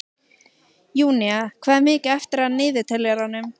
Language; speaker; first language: Icelandic; native; Icelandic